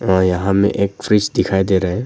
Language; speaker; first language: Hindi; non-native, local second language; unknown